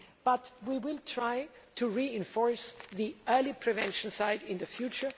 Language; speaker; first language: English; non-native, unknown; German